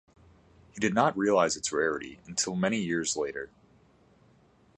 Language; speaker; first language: English; native; English